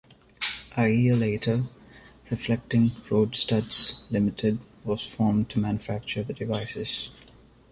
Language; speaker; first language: English; non-native, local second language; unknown